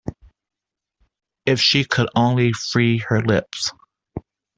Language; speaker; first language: English; native; English